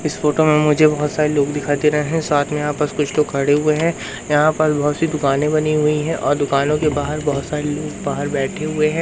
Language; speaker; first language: Hindi; native; Hindi